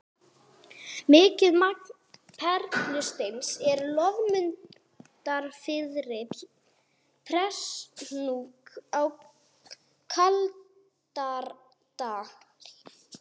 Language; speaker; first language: Icelandic; non-native, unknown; English